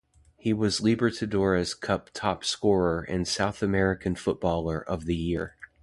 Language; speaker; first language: English; native; English